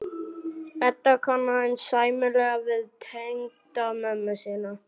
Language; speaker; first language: Icelandic; non-native, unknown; German